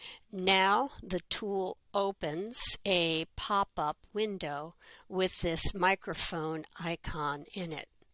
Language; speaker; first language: English; native; English